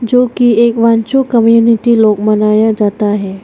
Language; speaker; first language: Hindi; non-native, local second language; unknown